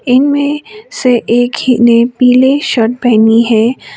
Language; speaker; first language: Hindi; non-native, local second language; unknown